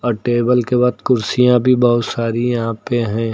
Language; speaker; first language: Hindi; native; Hindi